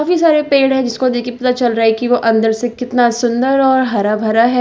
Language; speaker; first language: Hindi; native; Hindi